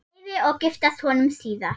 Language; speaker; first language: Icelandic; non-native, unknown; German